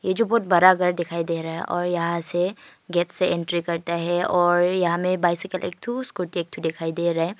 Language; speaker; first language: Hindi; non-native, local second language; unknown